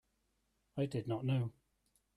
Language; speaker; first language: English; native; English